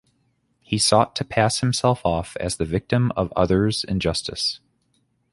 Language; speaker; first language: English; native; English